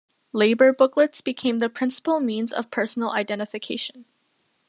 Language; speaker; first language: English; native; English